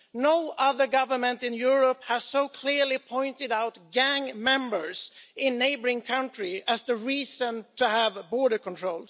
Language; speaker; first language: English; non-native, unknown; Swedish